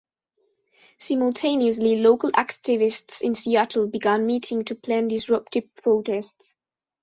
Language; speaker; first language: English; non-native, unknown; Spanish